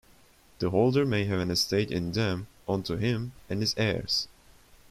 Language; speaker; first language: English; non-native, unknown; Turkish